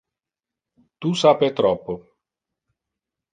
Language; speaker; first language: Interlingua; non-native, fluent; Italian